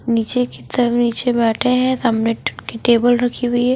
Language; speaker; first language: Hindi; non-native, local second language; Punjabi